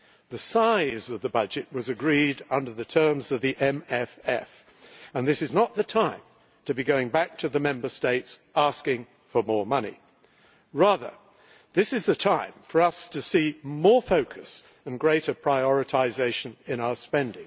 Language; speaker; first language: English; native; English